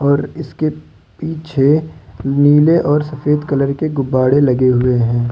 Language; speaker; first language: Hindi; native; Hindi